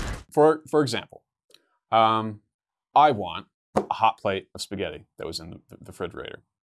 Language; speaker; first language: English; native; English